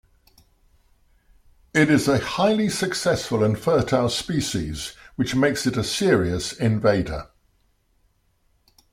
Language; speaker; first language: English; native; English